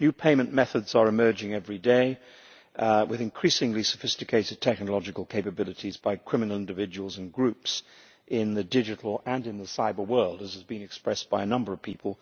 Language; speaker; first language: English; native; English